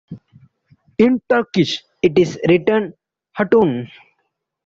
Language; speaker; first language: English; non-native, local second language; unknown